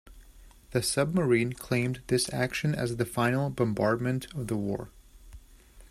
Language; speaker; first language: English; native; English